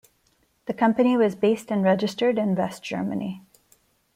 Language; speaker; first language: English; non-native, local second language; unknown